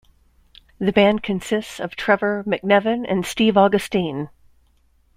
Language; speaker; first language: English; native; English